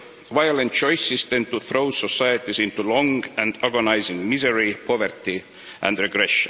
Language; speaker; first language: English; non-native, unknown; Estonian